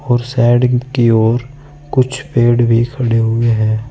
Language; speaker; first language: Hindi; native; Hindi